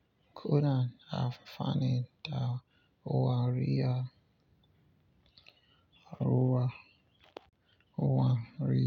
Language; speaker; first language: Hausa; non-native, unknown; Yoruba